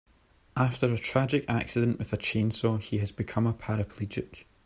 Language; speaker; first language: English; native; English